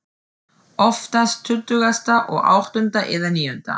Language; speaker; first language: Icelandic; non-native, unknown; German